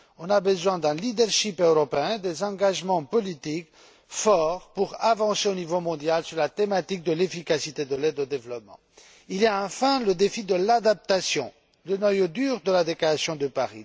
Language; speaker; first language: French; non-native, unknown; Romanian